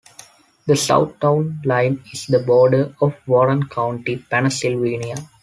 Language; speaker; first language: English; non-native, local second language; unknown